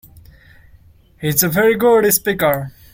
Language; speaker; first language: English; non-native, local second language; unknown